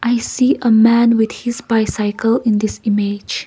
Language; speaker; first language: English; non-native, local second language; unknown